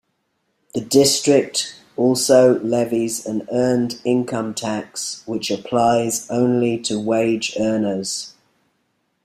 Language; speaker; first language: English; native; English